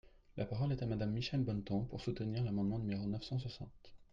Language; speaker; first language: French; native; French